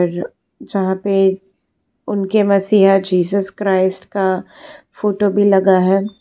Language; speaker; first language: Hindi; non-native, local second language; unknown